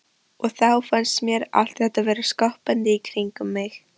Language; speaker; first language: Icelandic; non-native, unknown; Polish